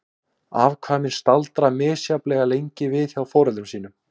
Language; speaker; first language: Icelandic; native; Icelandic